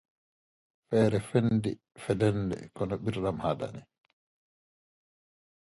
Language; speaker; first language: English; non-native, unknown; Dutch